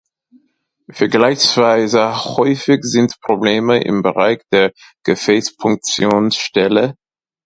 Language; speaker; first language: German; non-native, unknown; English